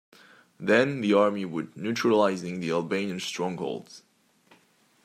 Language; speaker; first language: English; non-native, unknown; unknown